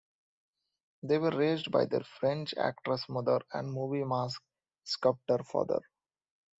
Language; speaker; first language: English; non-native, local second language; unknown